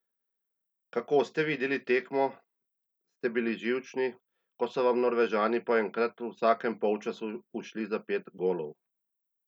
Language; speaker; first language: Slovenian; native; Slovenian